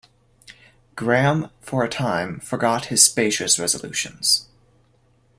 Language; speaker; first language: English; native; English